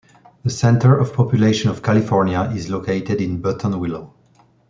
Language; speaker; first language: English; non-native, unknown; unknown